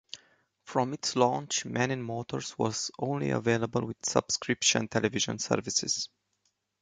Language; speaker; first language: English; non-native, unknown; Romanian